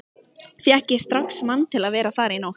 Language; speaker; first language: Icelandic; native; Icelandic